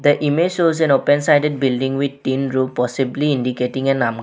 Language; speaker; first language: English; non-native, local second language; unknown